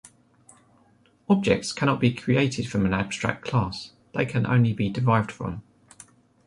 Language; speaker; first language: English; native; English